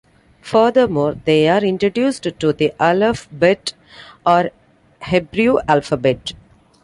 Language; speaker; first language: English; non-native, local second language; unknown